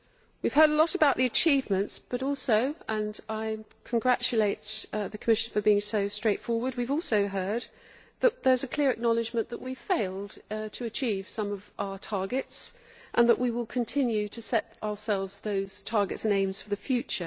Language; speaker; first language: English; native; English